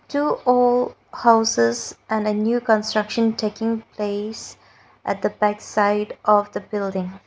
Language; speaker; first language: English; non-native, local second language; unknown